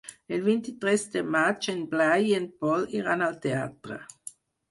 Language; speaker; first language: Catalan; non-native, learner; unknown